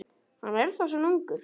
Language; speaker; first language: Icelandic; native; Icelandic